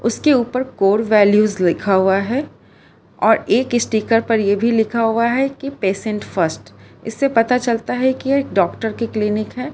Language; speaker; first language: Hindi; non-native, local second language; Gujarati